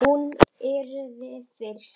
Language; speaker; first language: Icelandic; native; Icelandic